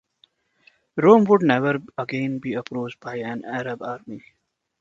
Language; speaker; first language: English; non-native, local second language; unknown